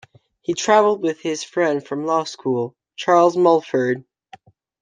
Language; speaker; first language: English; non-native, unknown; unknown